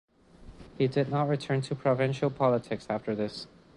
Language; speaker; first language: English; non-native, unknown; Spanish